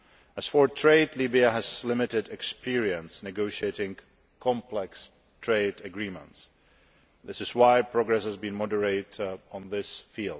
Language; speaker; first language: English; non-native, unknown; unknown